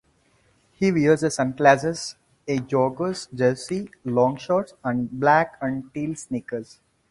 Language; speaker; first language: English; non-native, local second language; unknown